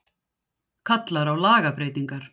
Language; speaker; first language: Icelandic; native; Icelandic